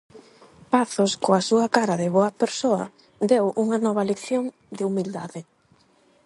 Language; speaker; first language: Galician; non-native, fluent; Spanish